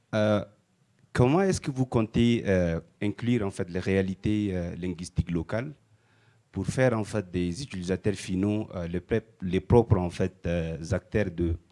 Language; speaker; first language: French; non-native, local second language; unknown